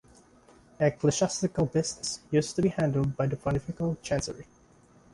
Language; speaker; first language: English; non-native, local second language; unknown